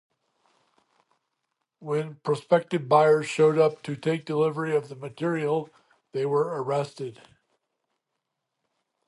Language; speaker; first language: English; native; English